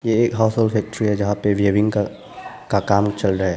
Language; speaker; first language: Hindi; non-native, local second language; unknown